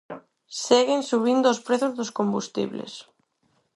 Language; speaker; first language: Galician; non-native, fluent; Spanish